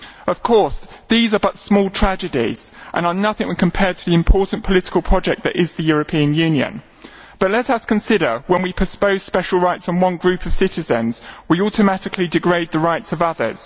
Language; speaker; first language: English; native; English